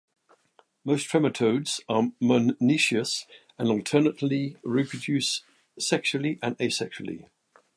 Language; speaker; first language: English; native; English